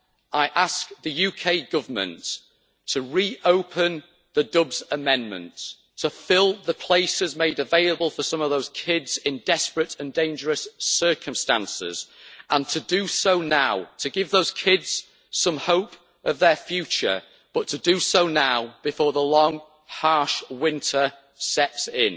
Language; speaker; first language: English; native; English